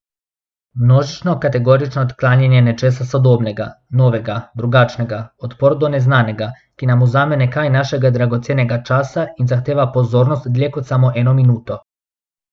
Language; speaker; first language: Slovenian; non-native, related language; Bosnian